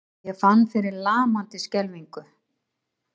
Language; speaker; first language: Icelandic; native; Icelandic